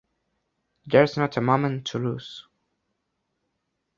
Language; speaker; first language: English; non-native, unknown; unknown